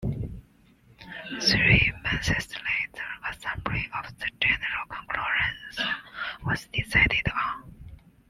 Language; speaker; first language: English; non-native, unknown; Chinese